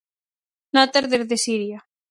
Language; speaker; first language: Galician; native; Galician